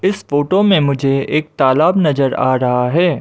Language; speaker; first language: Hindi; non-native, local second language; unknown